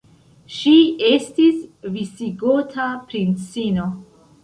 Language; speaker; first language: Esperanto; non-native, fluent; Central Kurdish